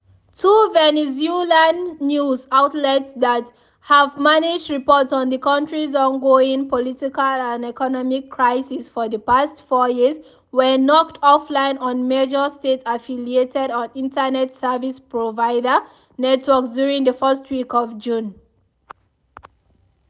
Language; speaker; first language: English; non-native, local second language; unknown